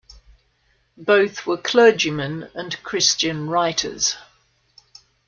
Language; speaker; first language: English; native; English